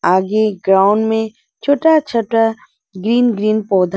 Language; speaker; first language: Hindi; non-native, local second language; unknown